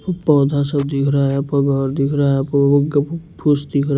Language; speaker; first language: Hindi; non-native, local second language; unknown